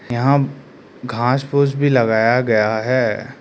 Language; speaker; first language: Hindi; non-native, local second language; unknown